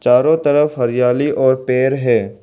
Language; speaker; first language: Hindi; non-native, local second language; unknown